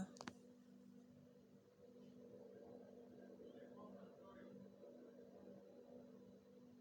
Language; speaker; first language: Hausa; native; Hausa